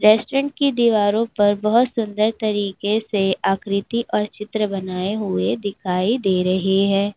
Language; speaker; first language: Hindi; native; Hindi